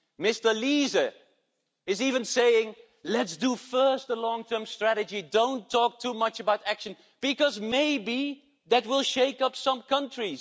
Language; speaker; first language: English; non-native, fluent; Dutch